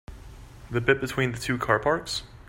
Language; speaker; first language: English; native; English